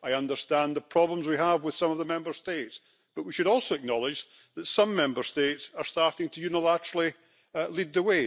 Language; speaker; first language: English; native; English